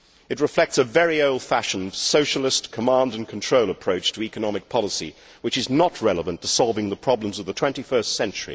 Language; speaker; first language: English; native; English